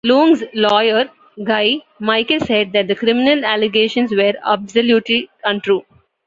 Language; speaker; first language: English; non-native, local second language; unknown